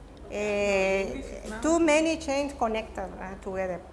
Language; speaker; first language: English; non-native, learner; Spanish